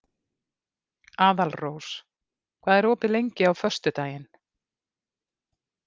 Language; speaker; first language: Icelandic; native; Icelandic